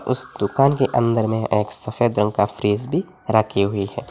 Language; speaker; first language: Hindi; non-native, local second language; Bangla